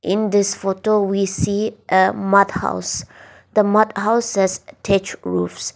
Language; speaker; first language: English; non-native, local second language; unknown